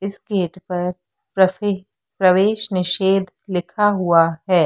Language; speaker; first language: Hindi; native; Hindi